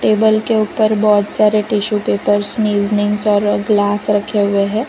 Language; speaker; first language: Hindi; non-native, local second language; Gujarati